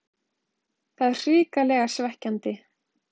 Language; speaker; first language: Icelandic; native; Icelandic